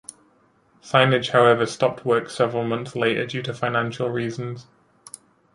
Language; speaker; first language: English; native; English